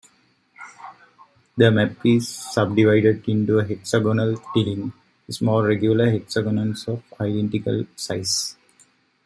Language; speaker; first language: English; native; English